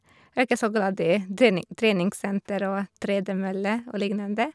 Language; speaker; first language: Norwegian; non-native, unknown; Hungarian